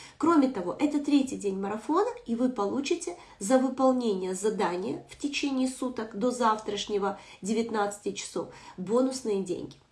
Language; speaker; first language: Russian; native; Russian